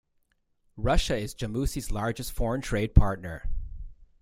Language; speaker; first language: English; native; English